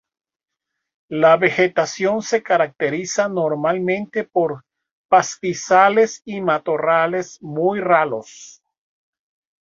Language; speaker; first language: Spanish; native; Spanish